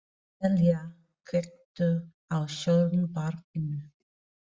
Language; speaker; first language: Icelandic; non-native, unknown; Filipino